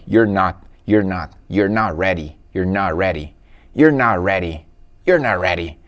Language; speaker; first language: English; non-native, fluent; Portuguese